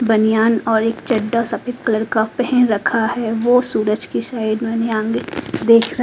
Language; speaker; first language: Hindi; native; Hindi